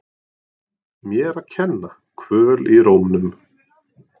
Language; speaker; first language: Icelandic; non-native, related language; Norwegian